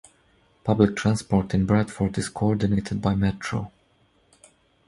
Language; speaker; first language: English; non-native, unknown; Croatian